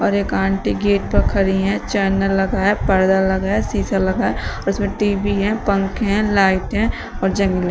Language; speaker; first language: Hindi; native; Hindi